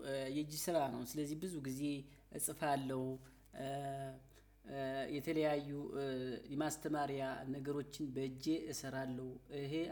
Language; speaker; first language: Amharic; native; Amharic